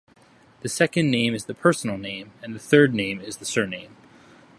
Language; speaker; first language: English; native; English